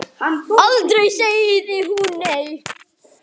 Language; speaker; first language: Icelandic; non-native, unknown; English